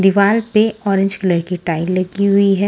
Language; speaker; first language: Hindi; non-native, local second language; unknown